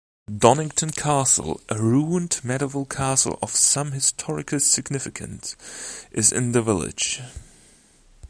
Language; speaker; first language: English; non-native, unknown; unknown